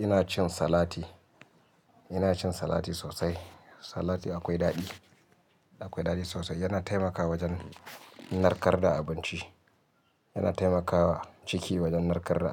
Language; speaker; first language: Hausa; native; Hausa